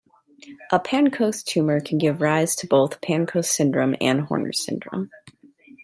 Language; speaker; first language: English; native; English